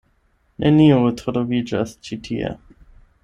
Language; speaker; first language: Esperanto; non-native, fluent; German